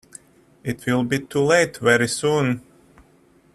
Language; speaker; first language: English; native; English